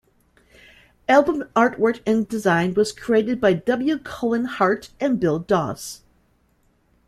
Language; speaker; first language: English; native; English